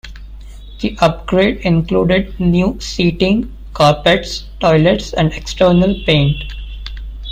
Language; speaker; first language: English; non-native, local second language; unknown